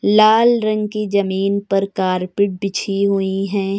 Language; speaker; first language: Hindi; native; Hindi